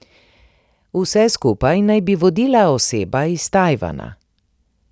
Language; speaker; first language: Slovenian; native; Slovenian